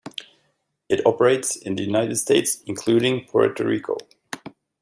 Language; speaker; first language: English; native; English